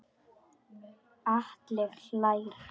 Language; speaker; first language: Icelandic; non-native, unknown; Polish